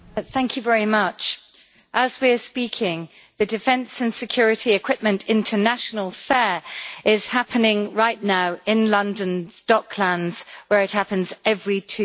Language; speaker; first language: English; native; English